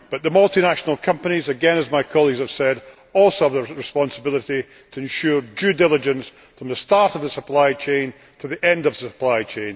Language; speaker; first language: English; native; English